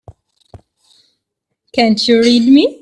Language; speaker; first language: English; native; English